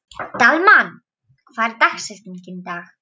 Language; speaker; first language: Icelandic; non-native, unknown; Polish